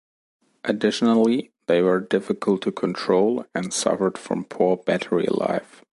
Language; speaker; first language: English; non-native, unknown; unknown